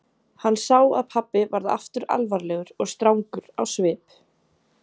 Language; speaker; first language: Icelandic; native; Icelandic